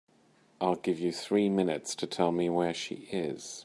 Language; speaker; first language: English; native; English